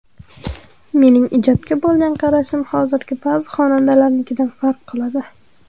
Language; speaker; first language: Uzbek; native; Uzbek